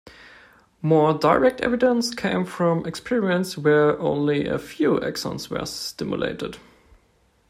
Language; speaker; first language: English; non-native, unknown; German